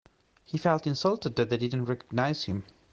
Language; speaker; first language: English; non-native, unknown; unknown